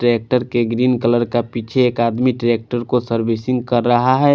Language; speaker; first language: Hindi; non-native, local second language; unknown